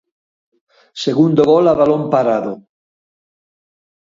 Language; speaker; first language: Galician; native; Galician